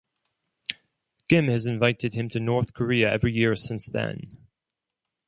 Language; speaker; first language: English; non-native, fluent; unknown